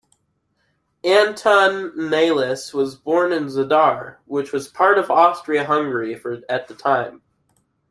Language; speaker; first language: English; native; English